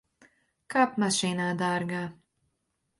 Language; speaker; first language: Latvian; native; Latvian